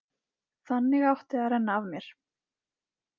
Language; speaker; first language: Icelandic; native; Icelandic